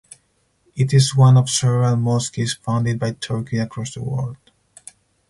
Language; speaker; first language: English; non-native, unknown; Spanish